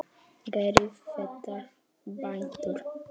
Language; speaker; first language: Icelandic; non-native, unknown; Polish